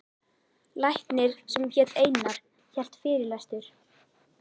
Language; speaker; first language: Icelandic; native; Icelandic